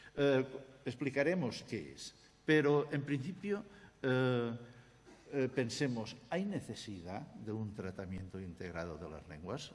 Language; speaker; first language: Spanish; non-native, local second language; Catalan